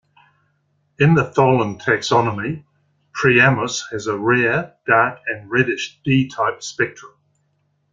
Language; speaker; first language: English; native; English